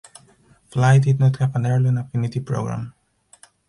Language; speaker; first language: English; non-native, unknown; Spanish